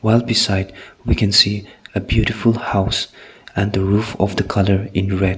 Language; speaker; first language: English; non-native, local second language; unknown